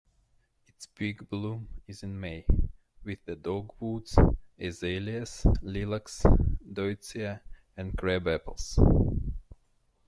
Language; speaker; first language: English; non-native, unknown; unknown